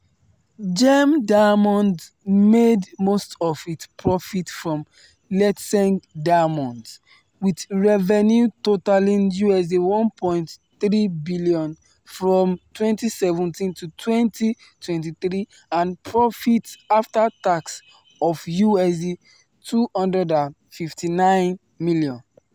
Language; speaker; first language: English; non-native, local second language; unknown